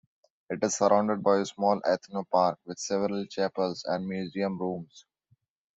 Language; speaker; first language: English; non-native, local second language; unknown